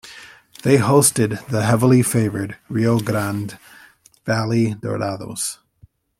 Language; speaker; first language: English; native; English